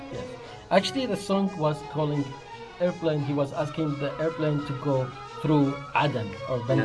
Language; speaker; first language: English; non-native, fluent; Arabic